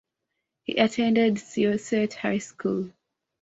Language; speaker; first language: English; non-native, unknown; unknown